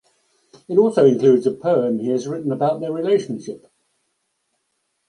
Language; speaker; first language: English; native; English